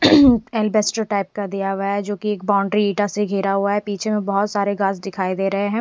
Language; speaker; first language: Hindi; non-native, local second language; Punjabi